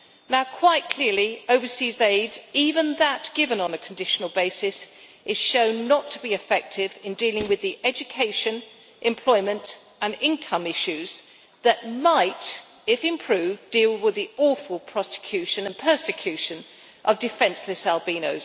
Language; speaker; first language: English; native; English